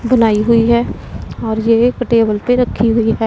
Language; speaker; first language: Hindi; non-native, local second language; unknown